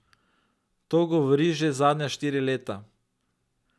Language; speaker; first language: Slovenian; native; Slovenian